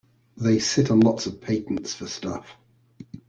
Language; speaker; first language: English; native; English